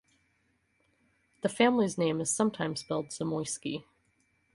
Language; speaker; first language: English; native; English